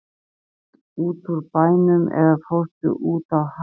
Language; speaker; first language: Icelandic; native; Icelandic